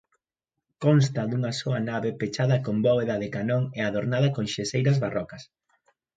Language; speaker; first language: Galician; native; Galician